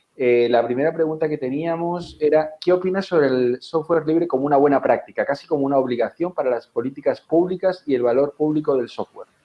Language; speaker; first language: Spanish; native; Spanish